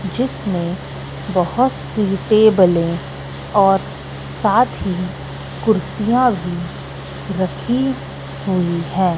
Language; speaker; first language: Hindi; native; Hindi